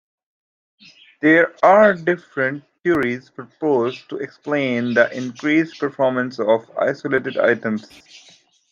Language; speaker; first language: English; native; English